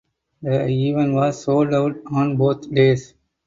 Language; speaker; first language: English; non-native, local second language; Tamil